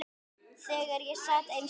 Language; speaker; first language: Icelandic; native; Icelandic